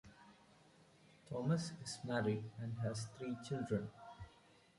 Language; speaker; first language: English; non-native, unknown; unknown